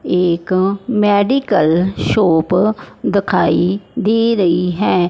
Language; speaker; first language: Hindi; non-native, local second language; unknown